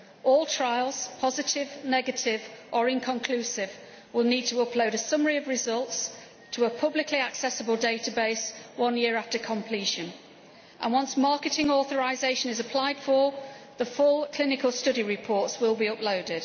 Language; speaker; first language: English; native; English